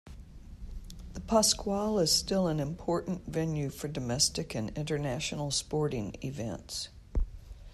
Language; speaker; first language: English; native; English